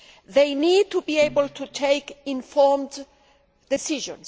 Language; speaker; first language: English; non-native, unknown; Greek